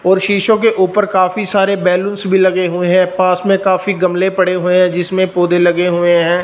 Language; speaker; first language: Hindi; non-native, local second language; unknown